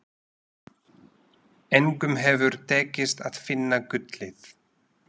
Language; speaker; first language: Icelandic; non-native, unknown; Slovak